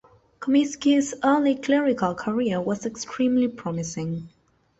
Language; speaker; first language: English; non-native, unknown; Spanish